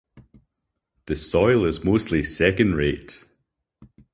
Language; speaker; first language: English; native; English